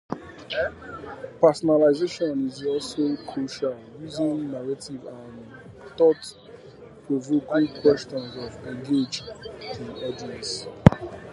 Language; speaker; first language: English; native; English